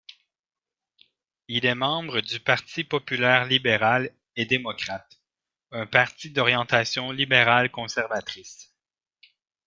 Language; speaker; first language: French; native; French